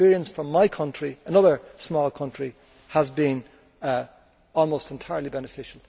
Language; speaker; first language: English; native; English